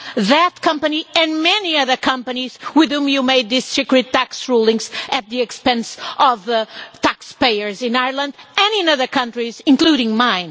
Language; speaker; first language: English; non-native, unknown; Portuguese